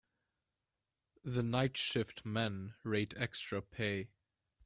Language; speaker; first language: English; native; English